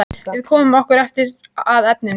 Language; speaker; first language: Icelandic; native; Icelandic